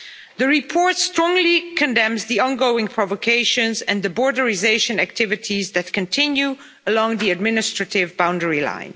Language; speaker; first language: English; non-native, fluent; Dutch